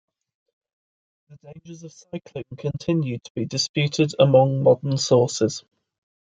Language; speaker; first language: English; native; English